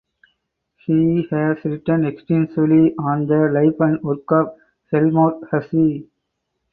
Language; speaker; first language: English; non-native, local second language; Tamil